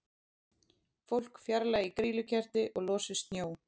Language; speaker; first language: Icelandic; native; Icelandic